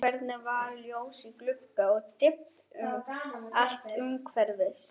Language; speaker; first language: Icelandic; non-native, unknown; German